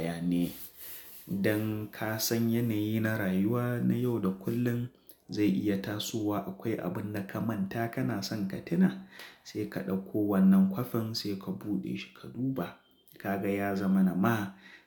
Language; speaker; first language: Hausa; native; Hausa